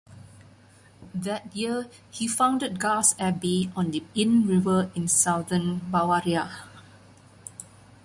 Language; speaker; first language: English; non-native, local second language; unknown